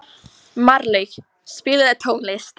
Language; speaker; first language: Icelandic; non-native, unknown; Polish